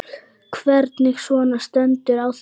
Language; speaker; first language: Icelandic; native; Icelandic